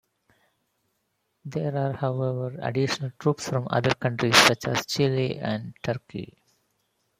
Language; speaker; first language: English; non-native, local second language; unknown